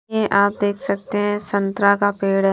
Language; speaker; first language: Hindi; non-native, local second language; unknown